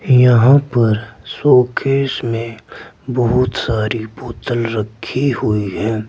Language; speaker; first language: Hindi; native; Hindi